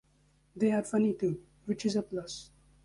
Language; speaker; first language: English; native; English